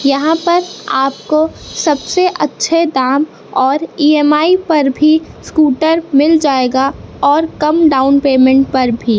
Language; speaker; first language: Hindi; native; Hindi